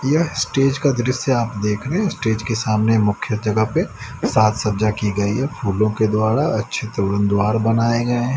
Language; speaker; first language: Hindi; native; Hindi